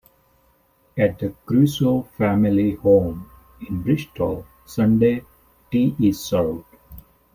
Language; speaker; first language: English; non-native, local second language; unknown